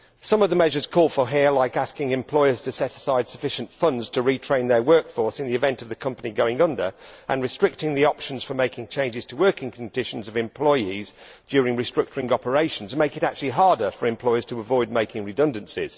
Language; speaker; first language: English; native; English